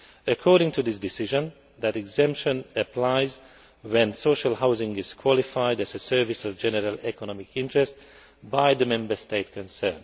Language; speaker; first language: English; non-native, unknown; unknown